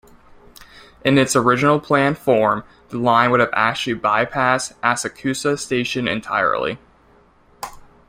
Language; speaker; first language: English; native; English